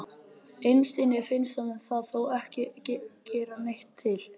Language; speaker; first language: Icelandic; native; Icelandic